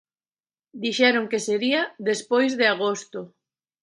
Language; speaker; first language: Galician; native; Galician